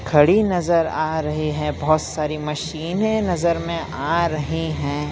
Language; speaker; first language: Hindi; non-native, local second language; Gujarati